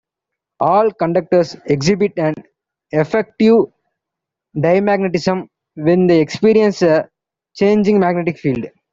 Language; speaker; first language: English; non-native, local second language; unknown